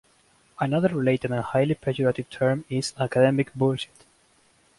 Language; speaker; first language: English; native; English